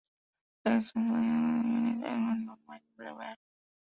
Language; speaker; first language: English; non-native, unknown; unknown